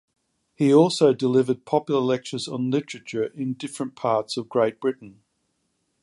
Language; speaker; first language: English; native; English